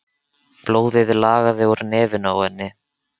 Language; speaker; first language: Icelandic; native; Icelandic